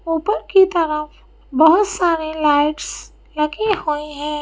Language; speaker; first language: Hindi; native; Hindi